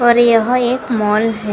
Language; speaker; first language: Hindi; non-native, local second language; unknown